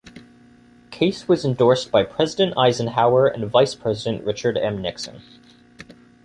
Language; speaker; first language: English; native; English